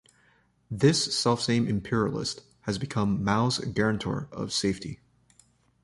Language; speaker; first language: English; native; English